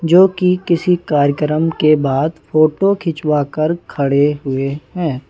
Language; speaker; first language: Hindi; native; Hindi